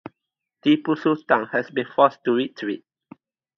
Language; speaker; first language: English; non-native, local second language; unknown